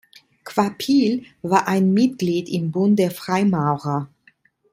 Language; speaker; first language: German; non-native, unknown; Italian